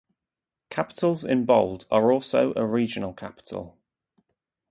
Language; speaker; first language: English; native; English